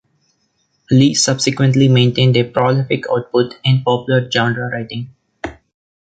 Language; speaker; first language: English; non-native, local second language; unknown